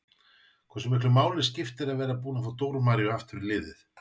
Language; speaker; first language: Icelandic; native; Icelandic